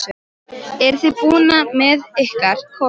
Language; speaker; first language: Icelandic; non-native, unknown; Polish